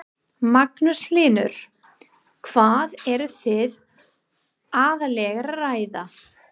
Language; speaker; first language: Icelandic; non-native, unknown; English